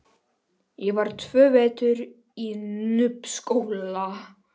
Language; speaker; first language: Icelandic; non-native, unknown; Polish